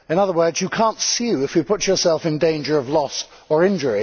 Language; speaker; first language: English; native; English